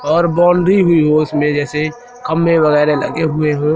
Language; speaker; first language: Hindi; native; Hindi